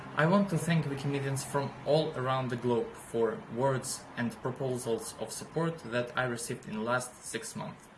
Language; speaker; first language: English; non-native, fluent; Ukrainian